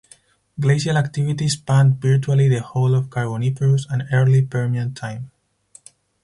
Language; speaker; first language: English; non-native, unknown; Spanish